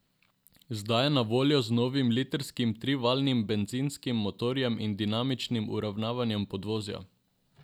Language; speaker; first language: Slovenian; non-native, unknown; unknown